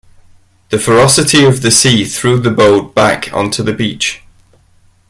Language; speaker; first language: English; native; English